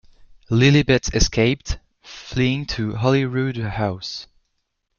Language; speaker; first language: English; non-native, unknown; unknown